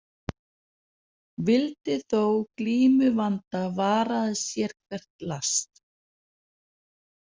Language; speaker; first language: Icelandic; non-native, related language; Danish